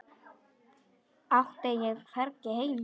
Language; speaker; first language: Icelandic; non-native, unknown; Polish